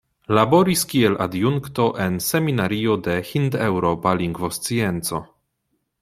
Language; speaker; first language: Esperanto; non-native, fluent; Polish